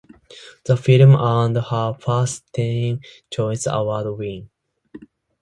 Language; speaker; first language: English; non-native, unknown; Japanese